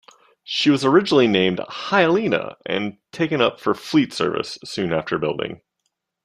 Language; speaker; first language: English; native; English